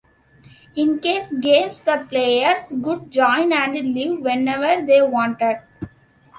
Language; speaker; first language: English; non-native, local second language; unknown